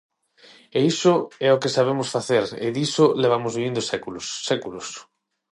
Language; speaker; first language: Galician; non-native, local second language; Spanish